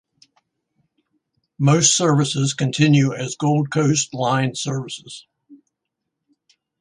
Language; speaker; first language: English; native; English